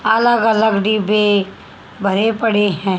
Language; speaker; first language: Hindi; native; Hindi